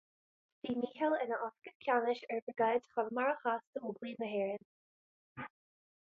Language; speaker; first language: Irish; non-native, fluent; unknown